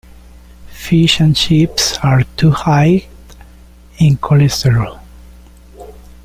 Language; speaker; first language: English; native; English